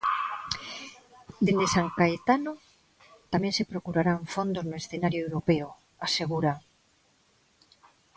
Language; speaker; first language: Galician; non-native, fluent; Spanish